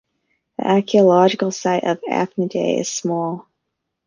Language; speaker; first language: English; native; English